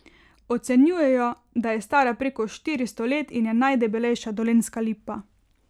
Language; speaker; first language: Slovenian; native; Slovenian